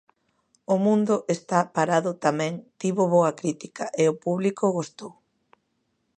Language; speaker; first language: Galician; native; Galician